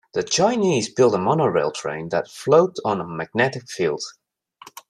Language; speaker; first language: English; native; English